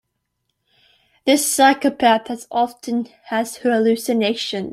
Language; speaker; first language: English; native; English